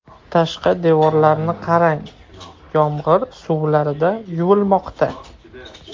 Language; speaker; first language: Uzbek; non-native, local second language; Russian